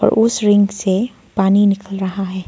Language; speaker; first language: Hindi; non-native, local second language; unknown